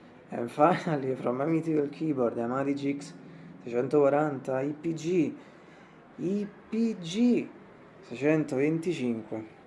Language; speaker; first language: English; non-native, fluent; Italian